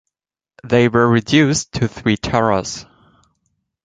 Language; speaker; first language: English; non-native, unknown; German